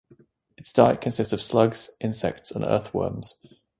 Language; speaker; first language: English; native; English